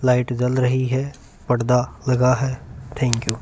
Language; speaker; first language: Hindi; non-native, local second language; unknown